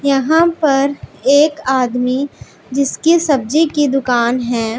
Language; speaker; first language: Hindi; non-native, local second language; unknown